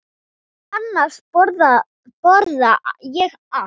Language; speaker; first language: Icelandic; non-native, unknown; Thai